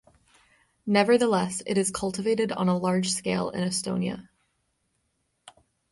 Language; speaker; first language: English; native; English